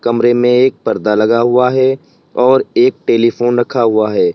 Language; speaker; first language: Hindi; native; Hindi